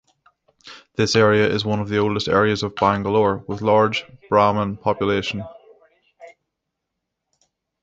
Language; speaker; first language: English; native; English